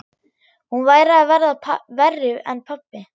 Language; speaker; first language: Icelandic; non-native, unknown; German